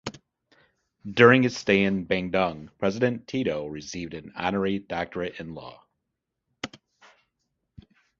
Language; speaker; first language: English; native; English